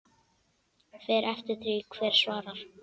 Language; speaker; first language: Icelandic; native; Icelandic